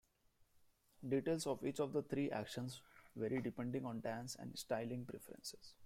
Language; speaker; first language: English; non-native, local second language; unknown